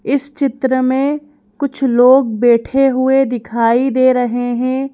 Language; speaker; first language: Hindi; native; Hindi